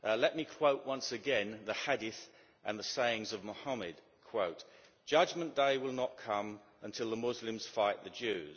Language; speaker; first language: English; native; English